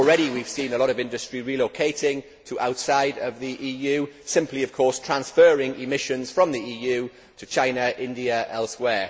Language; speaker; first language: English; native; English